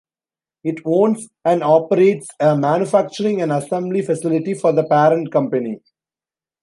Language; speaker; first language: English; non-native, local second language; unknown